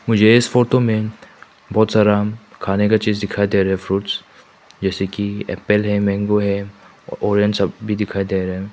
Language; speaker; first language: Hindi; non-native, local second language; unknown